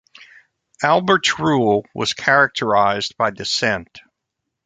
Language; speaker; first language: English; native; English